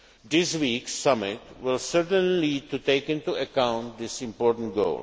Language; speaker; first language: English; non-native, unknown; Czech